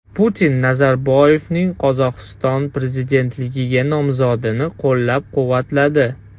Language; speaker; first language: Uzbek; non-native, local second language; Russian